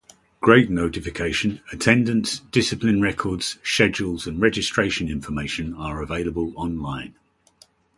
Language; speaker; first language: English; native; English